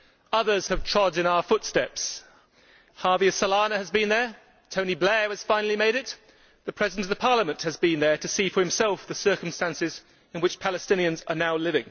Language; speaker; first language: English; native; English